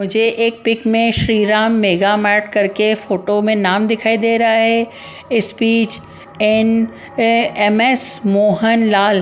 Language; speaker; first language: Hindi; non-native, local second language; Punjabi